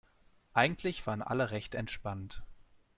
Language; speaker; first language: German; native; German